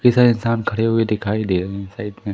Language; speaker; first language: Hindi; native; Hindi